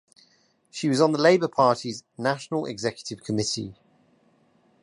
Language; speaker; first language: English; native; English